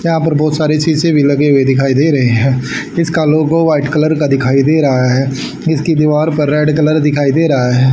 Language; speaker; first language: Hindi; native; Hindi